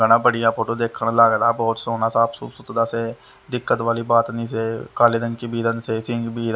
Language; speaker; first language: Hindi; native; Hindi